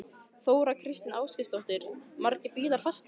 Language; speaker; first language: Icelandic; native; Icelandic